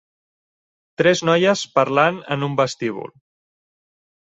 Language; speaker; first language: Catalan; native; Catalan